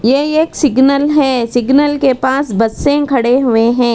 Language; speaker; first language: Hindi; non-native, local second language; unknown